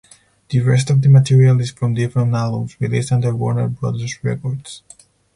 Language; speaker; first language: English; non-native, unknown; Spanish